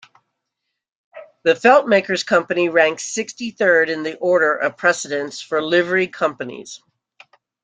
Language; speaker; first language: English; native; English